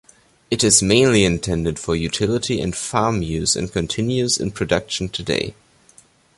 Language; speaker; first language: English; non-native, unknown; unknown